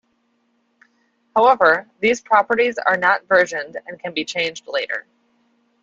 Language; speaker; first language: English; native; English